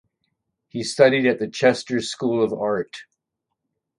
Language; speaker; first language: English; native; English